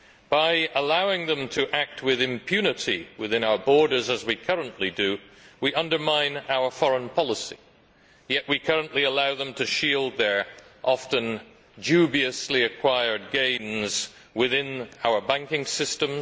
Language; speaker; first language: English; native; English